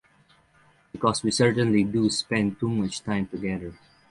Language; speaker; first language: English; non-native, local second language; Filipino